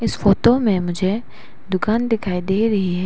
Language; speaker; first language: Hindi; non-native, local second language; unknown